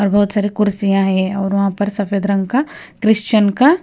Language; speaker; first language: Hindi; non-native, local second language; Punjabi